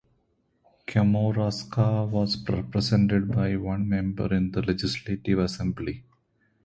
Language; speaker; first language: English; non-native, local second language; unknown